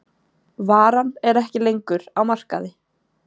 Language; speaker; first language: Icelandic; native; Icelandic